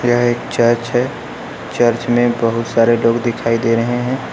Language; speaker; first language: Hindi; native; Hindi